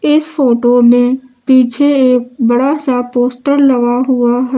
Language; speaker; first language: Hindi; native; Hindi